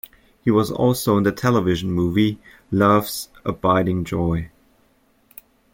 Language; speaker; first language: English; native; English